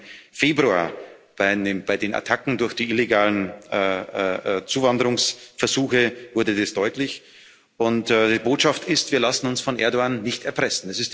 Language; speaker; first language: German; native; German